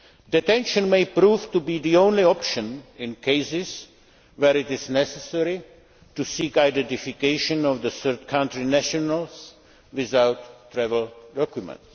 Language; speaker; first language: English; non-native, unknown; Czech